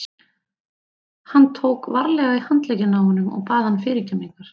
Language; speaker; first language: Icelandic; native; Icelandic